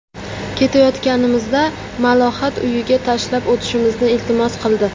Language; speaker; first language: Uzbek; native; Uzbek